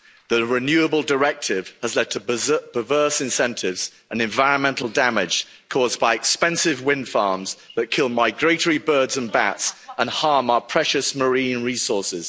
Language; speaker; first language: English; native; English